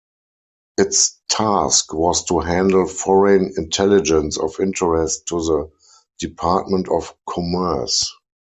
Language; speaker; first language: English; non-native, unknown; German